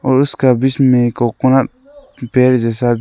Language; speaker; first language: Hindi; non-native, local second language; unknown